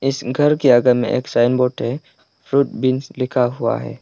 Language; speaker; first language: Hindi; non-native, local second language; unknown